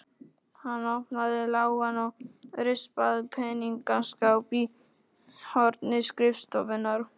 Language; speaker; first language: Icelandic; non-native, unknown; Polish